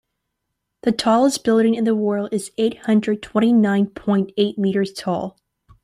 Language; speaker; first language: English; native; English